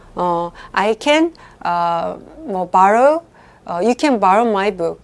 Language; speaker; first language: English; non-native, fluent; Korean